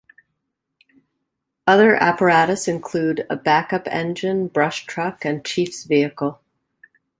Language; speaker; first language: English; native; English